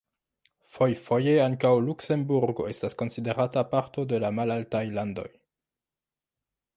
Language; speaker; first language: Esperanto; non-native, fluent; French